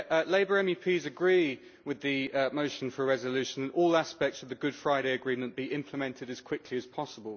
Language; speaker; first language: English; native; English